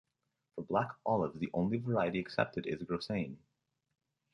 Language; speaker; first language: English; native; English